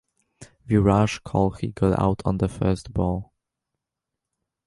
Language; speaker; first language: English; native; English